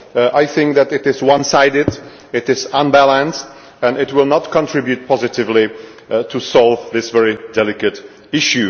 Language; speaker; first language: English; non-native, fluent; Czech